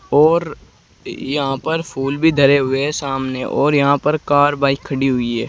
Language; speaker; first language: Hindi; native; Hindi